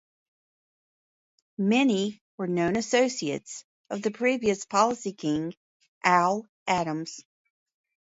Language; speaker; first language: English; native; English